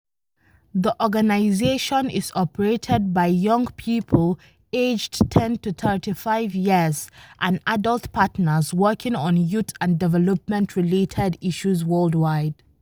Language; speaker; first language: English; non-native, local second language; Hausa